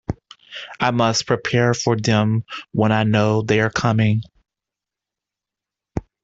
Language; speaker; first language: English; native; English